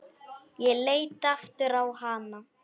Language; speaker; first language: Icelandic; non-native, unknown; Polish